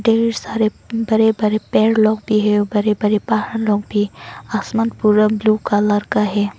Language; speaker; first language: Hindi; non-native, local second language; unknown